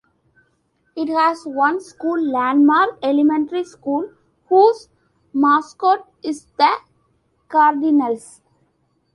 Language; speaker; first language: English; non-native, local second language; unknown